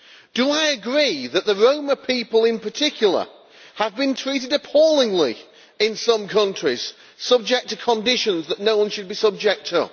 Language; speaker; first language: English; native; English